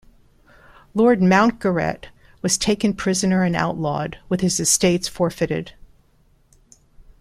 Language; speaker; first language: English; non-native, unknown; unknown